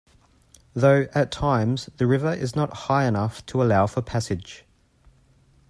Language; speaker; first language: English; native; English